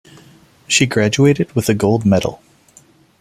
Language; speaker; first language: English; non-native, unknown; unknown